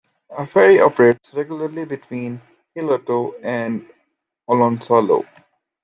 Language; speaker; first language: English; native; English